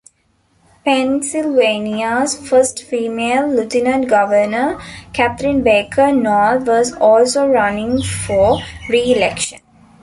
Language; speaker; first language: English; non-native, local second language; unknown